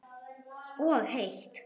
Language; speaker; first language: Icelandic; non-native, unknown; German